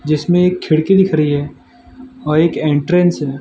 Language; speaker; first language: Hindi; non-native, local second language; Gujarati